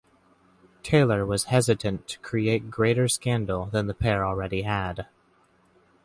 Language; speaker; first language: English; native; English